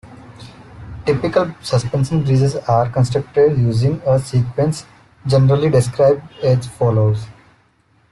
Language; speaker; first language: English; non-native, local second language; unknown